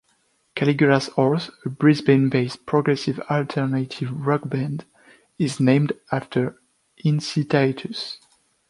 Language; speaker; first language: English; non-native, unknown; French